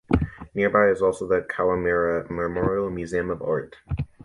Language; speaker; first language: English; native; English